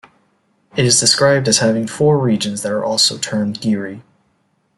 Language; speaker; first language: English; native; English